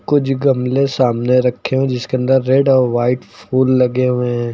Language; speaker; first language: Hindi; native; Hindi